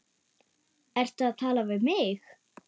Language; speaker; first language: Icelandic; non-native, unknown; German